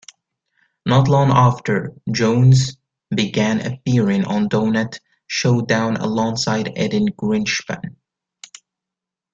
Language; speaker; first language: English; native; English